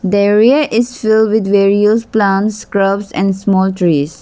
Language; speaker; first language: English; non-native, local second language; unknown